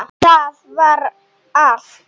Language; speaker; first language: Icelandic; non-native, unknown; Slovenian